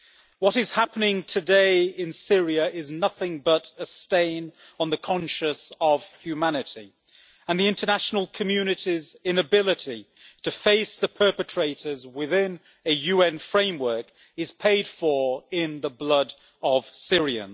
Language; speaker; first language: English; native; English